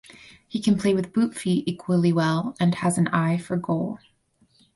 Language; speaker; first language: English; native; English